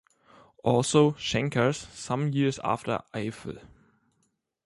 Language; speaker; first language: English; non-native, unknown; German